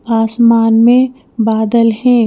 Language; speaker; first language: Hindi; native; Hindi